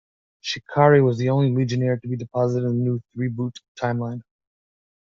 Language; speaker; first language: English; native; English